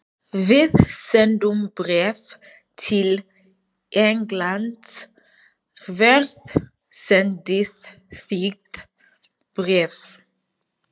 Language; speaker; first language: Icelandic; non-native, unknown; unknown